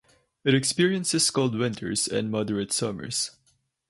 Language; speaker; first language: English; non-native, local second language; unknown